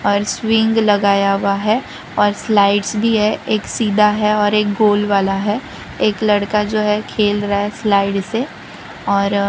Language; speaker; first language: Hindi; non-native, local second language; Gujarati